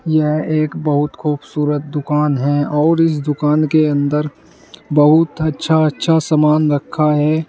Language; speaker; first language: Hindi; native; Hindi